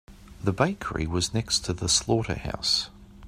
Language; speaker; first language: English; native; English